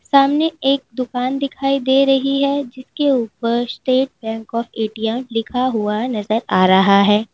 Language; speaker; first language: Hindi; native; Hindi